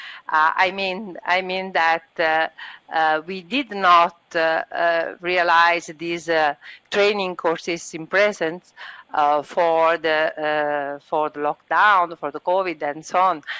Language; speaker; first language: English; non-native, learner; Italian